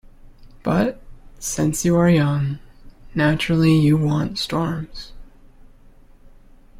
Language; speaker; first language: English; native; English